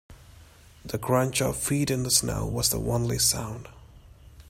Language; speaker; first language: English; non-native, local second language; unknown